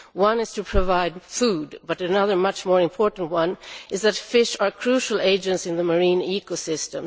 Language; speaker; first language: English; non-native, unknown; Swedish